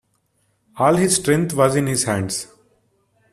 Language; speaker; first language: English; non-native, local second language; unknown